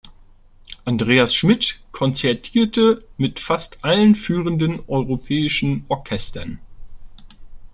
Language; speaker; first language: German; native; German